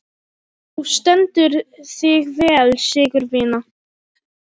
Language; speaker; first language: Icelandic; non-native, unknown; Polish